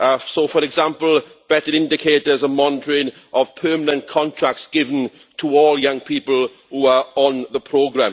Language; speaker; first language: English; native; English